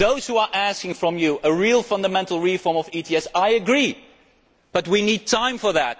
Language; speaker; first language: English; non-native, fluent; Dutch